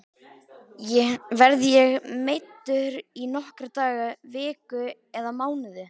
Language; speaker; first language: Icelandic; native; Icelandic